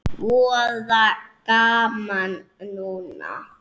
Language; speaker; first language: Icelandic; native; Icelandic